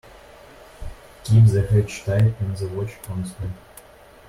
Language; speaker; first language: English; non-native, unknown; Russian